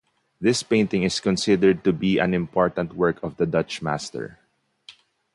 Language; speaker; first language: English; non-native, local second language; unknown